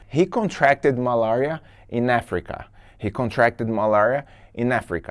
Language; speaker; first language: English; non-native, fluent; Portuguese